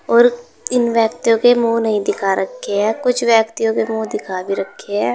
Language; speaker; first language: Hindi; native; Hindi